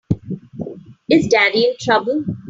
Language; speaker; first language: English; non-native, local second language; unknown